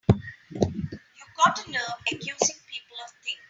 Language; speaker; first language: English; non-native, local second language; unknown